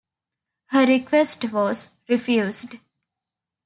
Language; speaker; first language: English; non-native, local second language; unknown